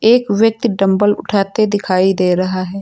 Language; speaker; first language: Hindi; native; Hindi